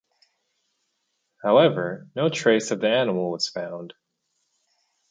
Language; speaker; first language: English; native; English